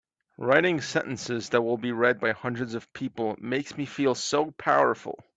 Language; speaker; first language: English; native; English